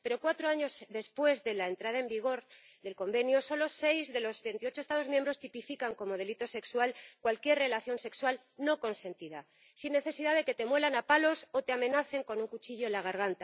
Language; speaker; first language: Spanish; native; Spanish